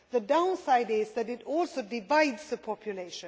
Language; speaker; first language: English; non-native, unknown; Swedish